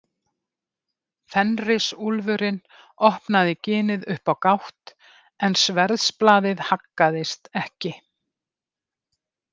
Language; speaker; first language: Icelandic; native; Icelandic